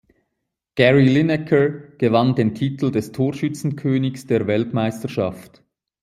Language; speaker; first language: German; native; German